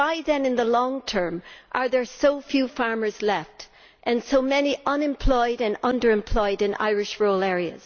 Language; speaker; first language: English; native; English